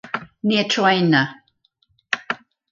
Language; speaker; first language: English; native; English